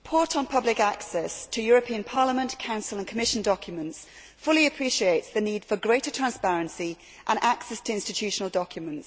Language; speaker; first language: English; native; English